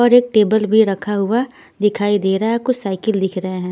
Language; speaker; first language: Hindi; non-native, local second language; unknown